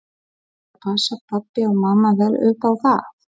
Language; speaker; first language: Icelandic; non-native, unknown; Polish